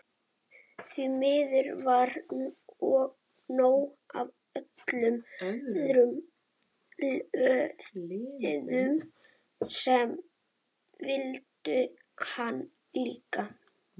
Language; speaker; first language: Icelandic; native; Icelandic